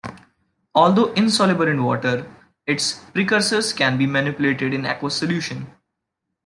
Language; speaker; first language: English; non-native, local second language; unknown